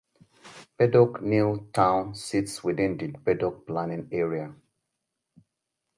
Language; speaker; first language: English; non-native, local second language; Yoruba